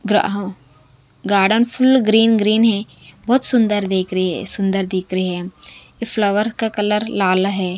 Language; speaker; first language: Hindi; non-native, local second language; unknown